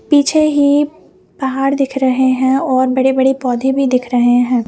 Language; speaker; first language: Hindi; non-native, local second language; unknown